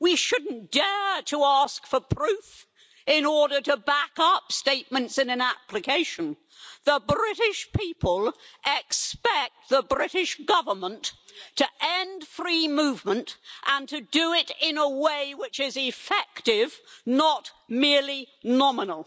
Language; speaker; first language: English; native; English